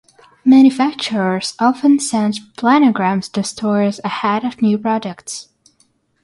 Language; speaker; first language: English; non-native, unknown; Russian